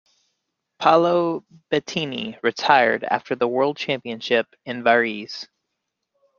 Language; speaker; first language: English; native; English